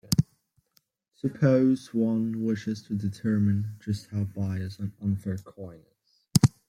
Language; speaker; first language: English; non-native, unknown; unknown